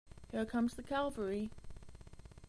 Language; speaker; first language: English; native; English